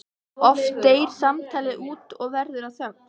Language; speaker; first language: Icelandic; native; Icelandic